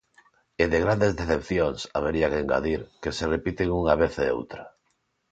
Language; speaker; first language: Galician; non-native, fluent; Spanish